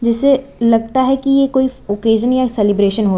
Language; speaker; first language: Hindi; native; Hindi